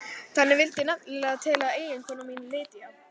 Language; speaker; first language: Icelandic; native; Icelandic